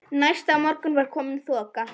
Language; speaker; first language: Icelandic; non-native, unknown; Polish